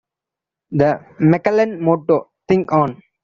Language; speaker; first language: English; non-native, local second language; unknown